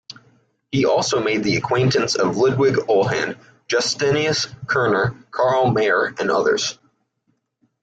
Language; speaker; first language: English; native; English